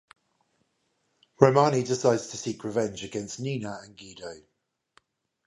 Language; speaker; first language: English; native; English